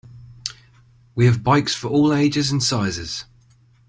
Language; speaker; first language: English; native; English